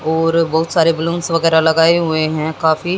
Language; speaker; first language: Hindi; native; Hindi